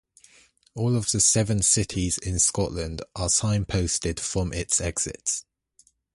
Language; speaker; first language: English; native; English